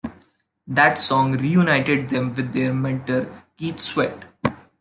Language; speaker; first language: English; non-native, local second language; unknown